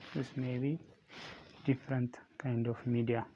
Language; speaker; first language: English; non-native, local second language; Amharic